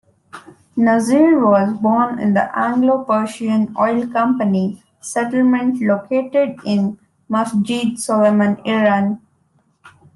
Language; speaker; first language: English; non-native, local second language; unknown